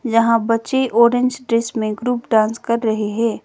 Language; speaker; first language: Hindi; non-native, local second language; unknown